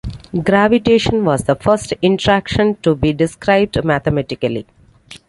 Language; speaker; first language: English; non-native, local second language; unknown